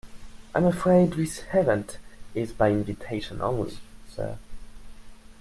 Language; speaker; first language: English; non-native, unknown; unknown